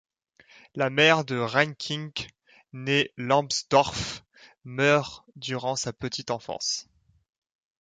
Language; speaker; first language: French; native; French